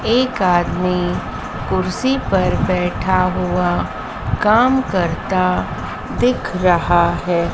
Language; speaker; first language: Hindi; native; Hindi